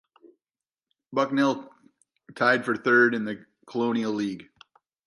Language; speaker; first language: English; native; English